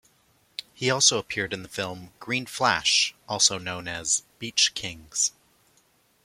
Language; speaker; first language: English; native; English